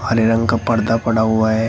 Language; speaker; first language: Hindi; native; Hindi